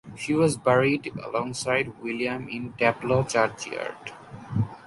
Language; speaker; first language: English; non-native, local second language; Bangla